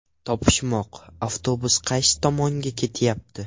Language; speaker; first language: Uzbek; non-native, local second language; Russian